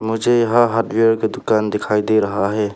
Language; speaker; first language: Hindi; non-native, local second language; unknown